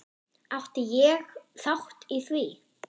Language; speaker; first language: Icelandic; non-native, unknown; German